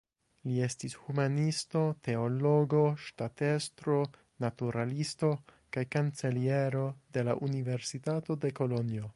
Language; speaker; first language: Esperanto; non-native, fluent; English